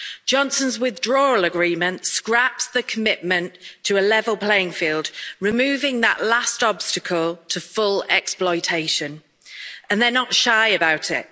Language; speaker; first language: English; native; English